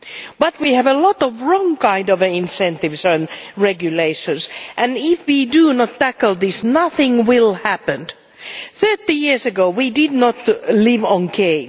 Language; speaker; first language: English; non-native, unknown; Finnish